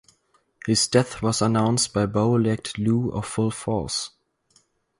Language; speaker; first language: English; non-native, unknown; German